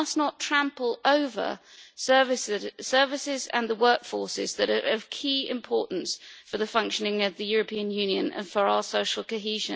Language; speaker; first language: English; native; English